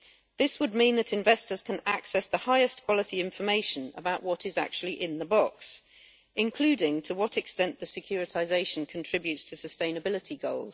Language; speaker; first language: English; native; English